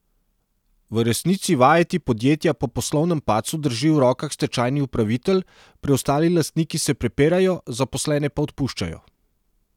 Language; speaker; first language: Slovenian; non-native, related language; Serbian